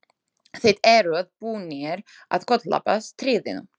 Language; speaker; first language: Icelandic; non-native, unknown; Slovak